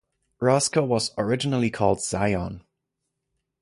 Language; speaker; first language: English; non-native, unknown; German